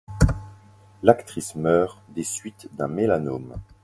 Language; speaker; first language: French; native; French